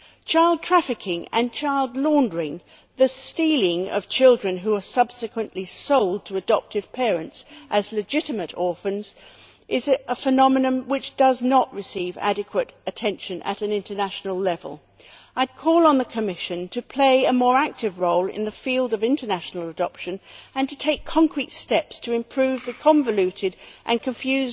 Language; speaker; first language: English; native; English